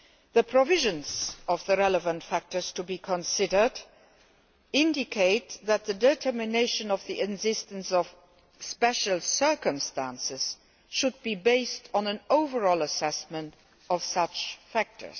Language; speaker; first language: English; non-native, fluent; Luxembourgish